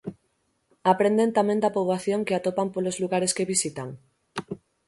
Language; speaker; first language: Galician; native; Galician